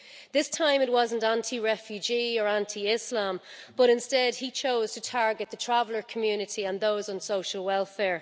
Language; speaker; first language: English; native; English